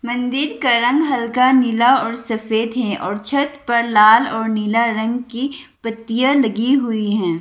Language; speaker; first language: Hindi; non-native, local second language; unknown